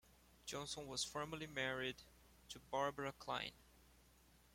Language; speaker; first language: English; non-native, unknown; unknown